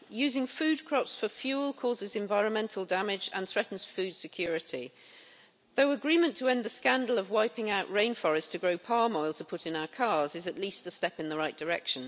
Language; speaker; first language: English; native; English